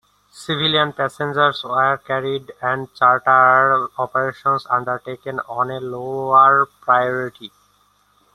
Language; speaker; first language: English; non-native, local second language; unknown